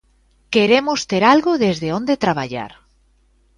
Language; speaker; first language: Galician; native; Galician